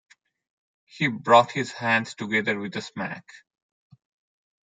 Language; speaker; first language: English; non-native, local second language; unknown